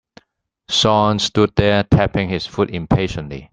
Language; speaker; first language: English; non-native, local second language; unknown